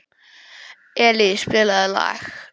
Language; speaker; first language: Icelandic; non-native, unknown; English